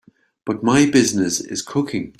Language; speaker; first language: English; native; English